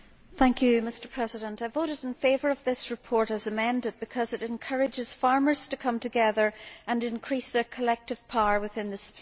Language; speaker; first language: English; native; English